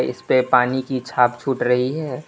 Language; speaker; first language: Hindi; non-native, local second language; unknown